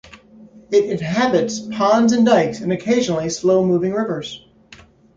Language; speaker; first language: English; native; English